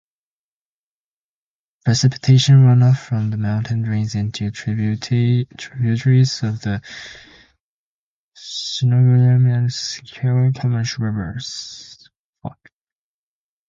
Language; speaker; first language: English; native; English